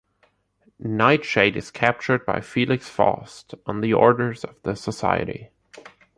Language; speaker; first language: English; non-native, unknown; German